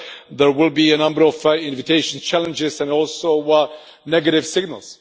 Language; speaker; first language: English; non-native, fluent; Czech